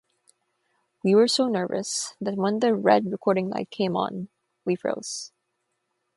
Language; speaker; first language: English; non-native, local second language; Filipino